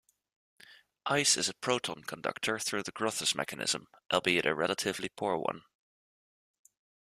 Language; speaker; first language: English; native; English